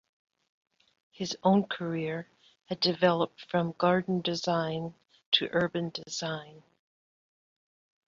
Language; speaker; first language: English; native; English